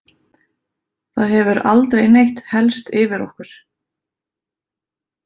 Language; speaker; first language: Icelandic; native; Icelandic